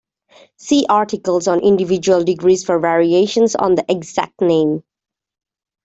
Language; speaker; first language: English; native; English